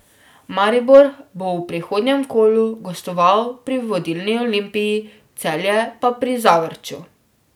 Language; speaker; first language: Slovenian; native; Slovenian